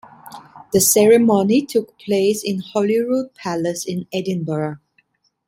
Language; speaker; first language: English; non-native, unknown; Italian